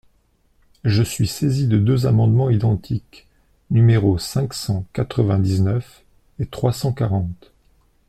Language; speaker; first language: French; native; French